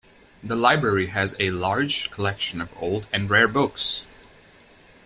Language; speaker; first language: English; native; English